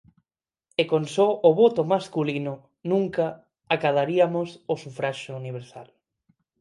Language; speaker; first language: Galician; non-native, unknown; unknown